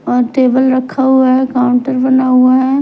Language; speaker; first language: Hindi; non-native, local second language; Punjabi